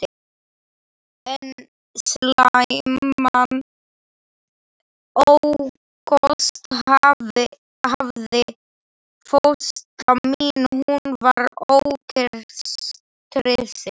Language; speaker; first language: Icelandic; non-native, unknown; Slovak